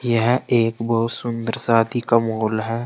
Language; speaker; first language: Hindi; native; Hindi